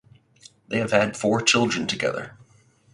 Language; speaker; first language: English; native; English